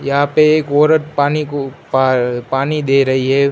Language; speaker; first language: Hindi; non-native, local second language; Gujarati